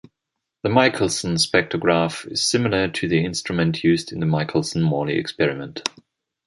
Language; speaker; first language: English; non-native, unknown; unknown